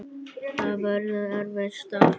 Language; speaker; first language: Icelandic; native; Icelandic